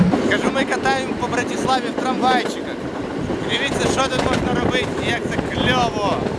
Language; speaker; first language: Ukrainian; native; Ukrainian